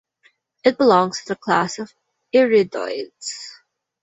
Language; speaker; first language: English; non-native, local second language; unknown